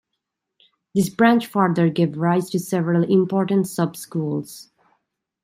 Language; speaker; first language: English; native; English